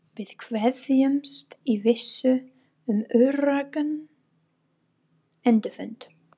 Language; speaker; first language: Icelandic; non-native, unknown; English